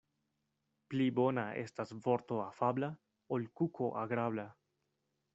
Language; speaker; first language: Esperanto; non-native, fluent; Spanish